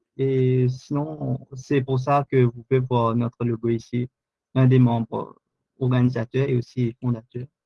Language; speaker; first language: French; non-native, local second language; Morisyen